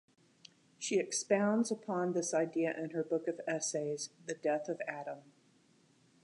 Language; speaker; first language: English; native; English